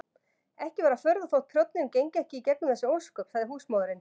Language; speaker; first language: Icelandic; native; Icelandic